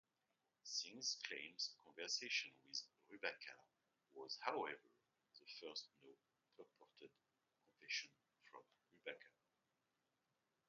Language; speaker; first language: English; non-native, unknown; French